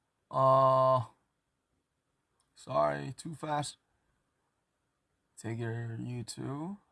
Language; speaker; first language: English; non-native, fluent; Korean